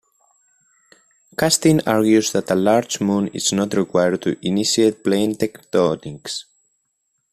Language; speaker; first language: English; non-native, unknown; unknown